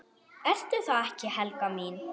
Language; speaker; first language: Icelandic; non-native, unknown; German